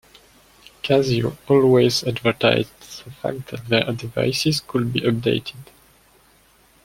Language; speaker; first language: English; non-native, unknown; French